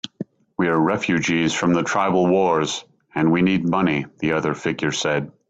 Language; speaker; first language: English; native; English